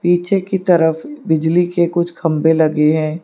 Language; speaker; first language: Hindi; non-native, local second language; Gujarati